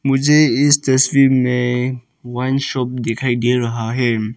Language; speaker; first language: Hindi; early bilingual, other home language; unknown